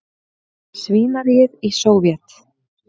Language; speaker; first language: Icelandic; native; Icelandic